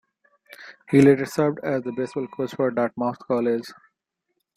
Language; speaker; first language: English; non-native, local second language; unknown